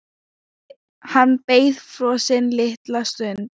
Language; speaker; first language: Icelandic; non-native, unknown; Thai